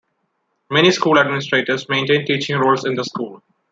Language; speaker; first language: English; non-native, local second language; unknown